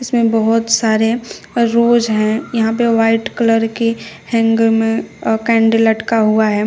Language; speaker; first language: Hindi; native; Hindi